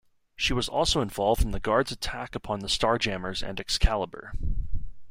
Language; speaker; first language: English; native; English